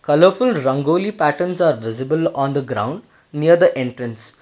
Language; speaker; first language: English; non-native, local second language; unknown